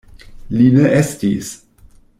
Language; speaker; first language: Esperanto; non-native, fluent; German